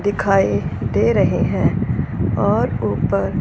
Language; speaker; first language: Hindi; non-native, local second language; Punjabi